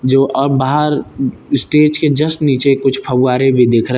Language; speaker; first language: Hindi; native; Hindi